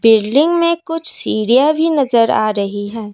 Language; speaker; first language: Hindi; non-native, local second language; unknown